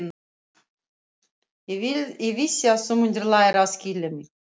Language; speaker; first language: Icelandic; non-native, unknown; Russian